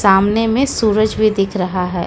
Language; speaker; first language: Hindi; native; Hindi